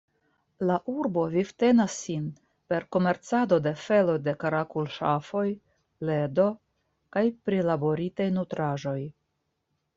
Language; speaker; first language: Esperanto; non-native, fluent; Russian